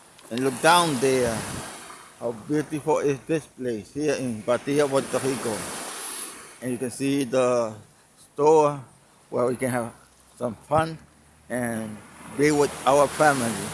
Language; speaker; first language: English; non-native, fluent; Spanish